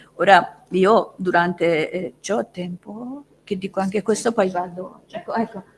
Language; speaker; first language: Italian; non-native, fluent; Persian